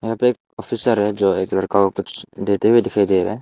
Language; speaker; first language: Hindi; non-native, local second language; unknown